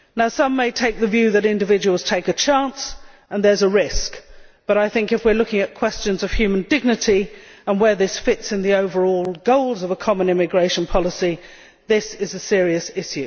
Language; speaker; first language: English; native; English